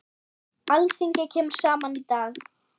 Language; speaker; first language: Icelandic; non-native, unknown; German